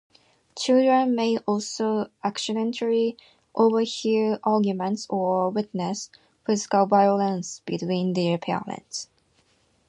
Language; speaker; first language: English; non-native, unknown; Japanese